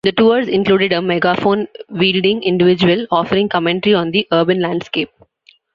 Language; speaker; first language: English; non-native, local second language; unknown